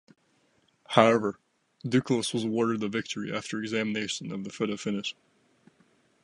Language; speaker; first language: English; native; English